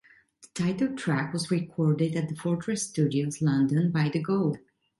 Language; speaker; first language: English; non-native, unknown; Italian